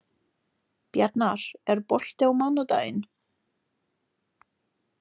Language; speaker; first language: Icelandic; non-native, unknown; Lithuanian